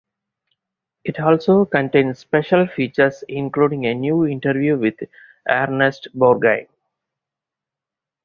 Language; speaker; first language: English; non-native, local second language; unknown